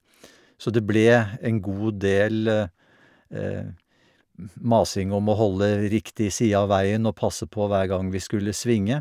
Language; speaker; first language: Norwegian; native; Norwegian